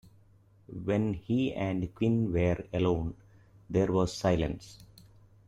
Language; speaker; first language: English; native; English